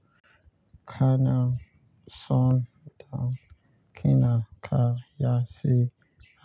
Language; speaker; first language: Hausa; non-native, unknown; Yoruba